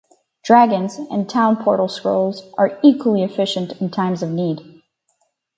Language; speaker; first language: English; native; English